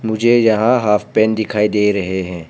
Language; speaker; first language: Hindi; non-native, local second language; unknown